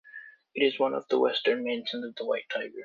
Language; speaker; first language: English; native; English